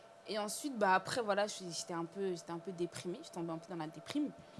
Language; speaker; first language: French; native; French